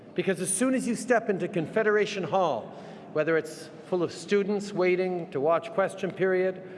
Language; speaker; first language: English; early bilingual, other home language; French